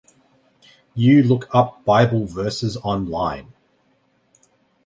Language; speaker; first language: English; native; English